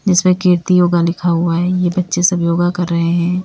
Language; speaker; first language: Hindi; native; Hindi